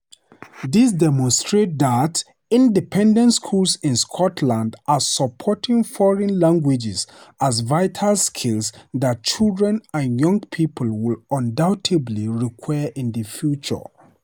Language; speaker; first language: English; non-native, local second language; Hausa